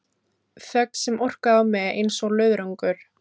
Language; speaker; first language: Icelandic; non-native, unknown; Filipino